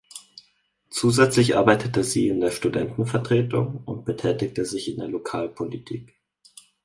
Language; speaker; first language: German; native; German